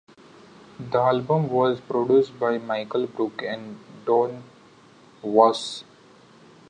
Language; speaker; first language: English; non-native, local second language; Marathi